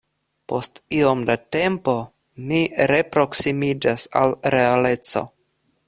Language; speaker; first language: Esperanto; non-native, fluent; Russian